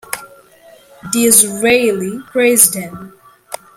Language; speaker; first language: English; non-native, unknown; French